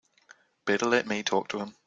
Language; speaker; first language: English; native; English